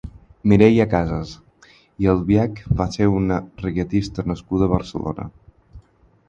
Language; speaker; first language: Catalan; non-native, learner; Spanish